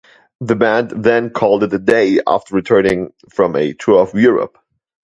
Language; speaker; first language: English; non-native, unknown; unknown